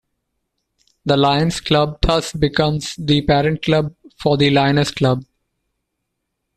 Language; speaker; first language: English; non-native, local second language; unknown